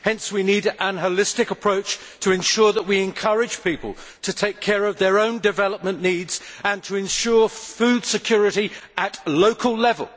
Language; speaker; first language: English; native; English